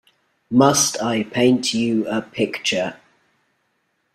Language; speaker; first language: English; native; English